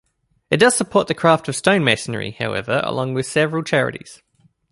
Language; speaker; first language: English; native; English